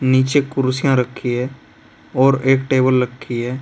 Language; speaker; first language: Hindi; native; Hindi